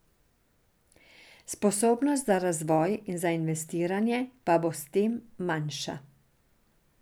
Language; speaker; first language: Slovenian; non-native, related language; Serbian